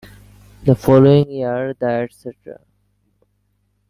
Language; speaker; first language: English; non-native, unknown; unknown